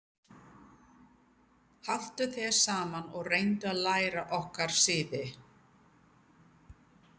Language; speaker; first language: Icelandic; non-native, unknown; English